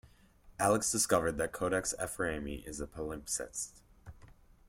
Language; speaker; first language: English; native; English